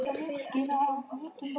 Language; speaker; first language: Icelandic; non-native, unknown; Chinese